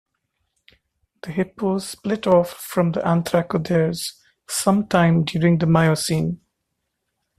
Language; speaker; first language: English; non-native, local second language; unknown